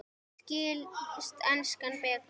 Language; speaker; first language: Icelandic; native; Icelandic